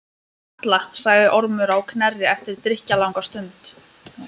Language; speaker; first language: Icelandic; non-native, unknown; Lithuanian